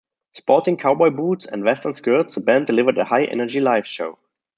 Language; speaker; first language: English; non-native, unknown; German